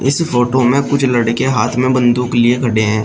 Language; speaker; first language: Hindi; native; Hindi